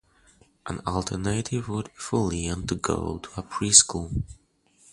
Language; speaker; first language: English; non-native, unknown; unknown